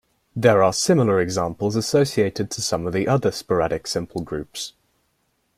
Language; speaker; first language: English; native; English